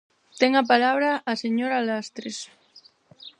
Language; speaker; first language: Galician; non-native, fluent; Spanish